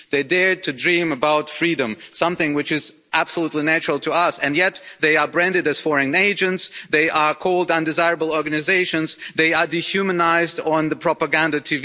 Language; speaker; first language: English; non-native, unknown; German